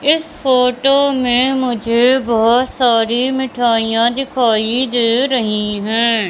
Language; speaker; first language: Hindi; native; Hindi